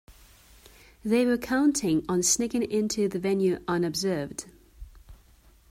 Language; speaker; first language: English; non-native, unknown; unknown